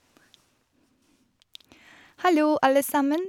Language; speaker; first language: Norwegian; non-native, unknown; Polish